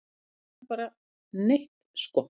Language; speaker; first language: Icelandic; native; Icelandic